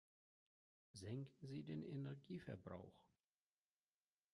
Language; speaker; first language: German; non-native, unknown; Russian